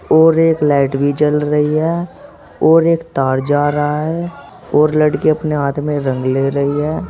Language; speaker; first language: Hindi; native; Hindi